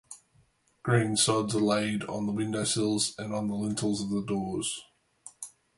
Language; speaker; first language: English; native; English